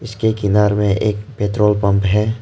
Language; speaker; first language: Hindi; early bilingual, other home language; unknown